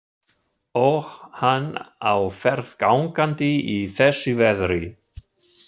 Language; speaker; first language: Icelandic; non-native, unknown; German